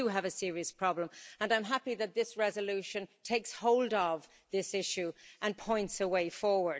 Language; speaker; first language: English; native; English